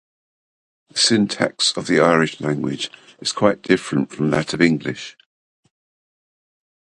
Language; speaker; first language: English; native; English